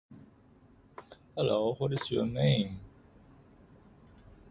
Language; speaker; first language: English; native; English